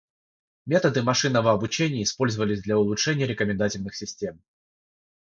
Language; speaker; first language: Russian; non-native, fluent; Georgian